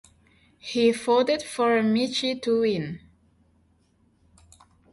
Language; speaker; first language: English; non-native, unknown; Indonesian